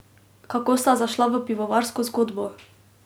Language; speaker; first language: Slovenian; native; Slovenian